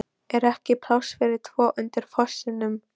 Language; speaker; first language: Icelandic; non-native, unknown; Polish